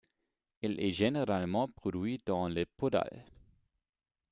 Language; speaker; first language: French; non-native, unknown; German